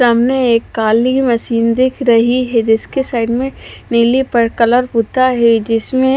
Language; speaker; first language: Hindi; non-native, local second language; Punjabi